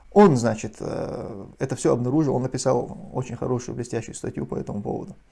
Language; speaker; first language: Russian; non-native, local second language; Chechen